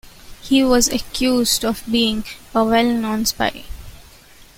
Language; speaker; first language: English; non-native, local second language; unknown